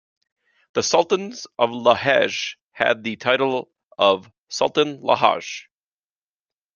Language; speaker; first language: English; native; English